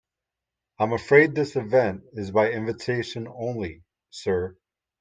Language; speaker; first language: English; native; English